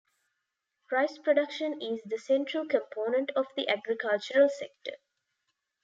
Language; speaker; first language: English; non-native, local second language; Tamil